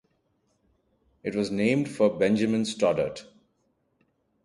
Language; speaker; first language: English; non-native, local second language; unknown